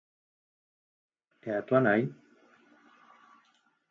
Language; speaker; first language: Galician; native; Galician